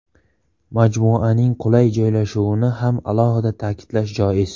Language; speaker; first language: Uzbek; native; Uzbek